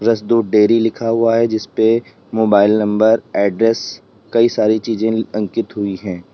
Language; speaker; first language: Hindi; native; Hindi